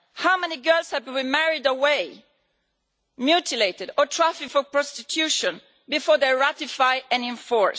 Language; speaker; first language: English; non-native, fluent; Italian